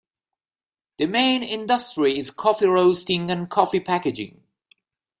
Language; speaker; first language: English; native; English